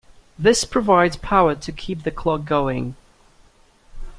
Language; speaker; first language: English; native; English